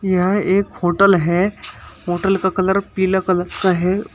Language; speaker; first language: Hindi; native; Hindi